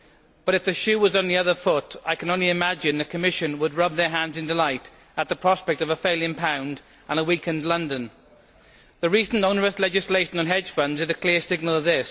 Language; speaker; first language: English; native; English